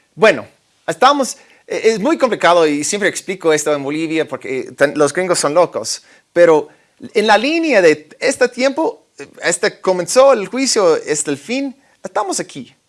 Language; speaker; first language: Spanish; non-native, fluent; English